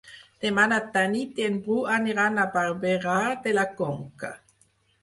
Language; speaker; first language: Catalan; non-native, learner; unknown